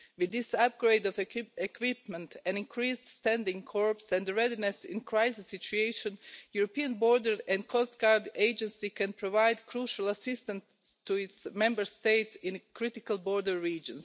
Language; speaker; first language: English; non-native, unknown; Croatian